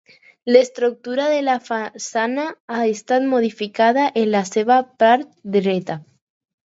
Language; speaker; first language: Catalan; non-native, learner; Spanish